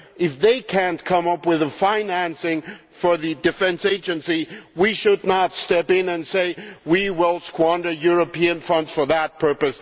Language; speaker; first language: English; non-native, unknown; German